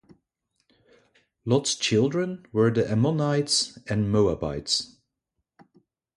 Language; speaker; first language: English; non-native, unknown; Dutch